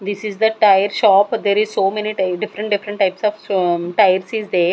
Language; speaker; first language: English; non-native, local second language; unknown